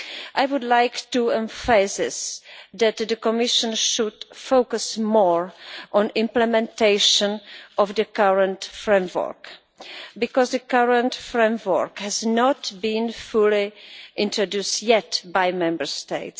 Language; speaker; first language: English; non-native, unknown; Czech